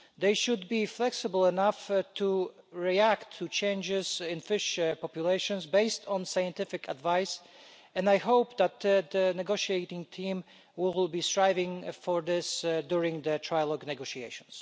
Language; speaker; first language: English; non-native, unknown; Polish